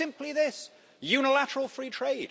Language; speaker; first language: English; native; English